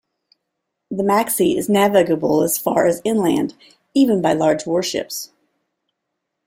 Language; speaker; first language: English; native; English